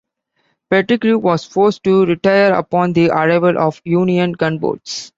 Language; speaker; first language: English; non-native, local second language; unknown